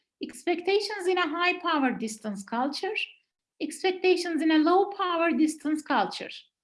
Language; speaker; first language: English; non-native, fluent; Turkish